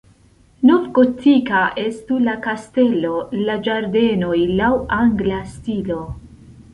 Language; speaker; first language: Esperanto; non-native, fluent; Central Kurdish